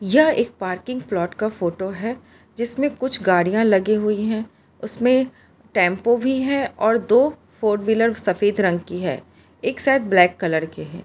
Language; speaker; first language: Hindi; non-native, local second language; Gujarati